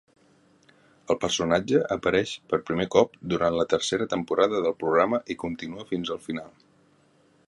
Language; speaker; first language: Catalan; native; Catalan